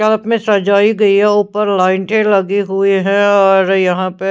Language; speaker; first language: Hindi; non-native, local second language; Punjabi